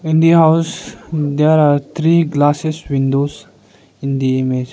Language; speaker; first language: English; non-native, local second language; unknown